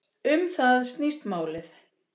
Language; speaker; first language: Icelandic; native; Icelandic